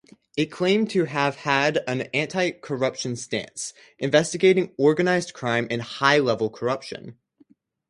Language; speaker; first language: English; native; English